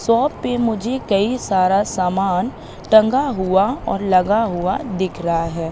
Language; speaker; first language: Hindi; native; Hindi